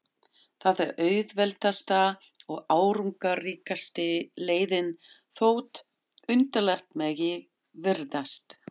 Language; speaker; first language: Icelandic; non-native, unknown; German